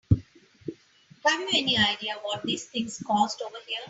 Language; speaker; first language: English; non-native, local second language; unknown